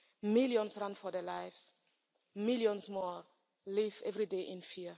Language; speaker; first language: English; non-native, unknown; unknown